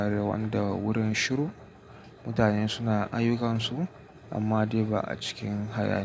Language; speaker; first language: Hausa; native; Hausa